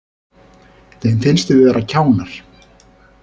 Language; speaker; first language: Icelandic; native; Icelandic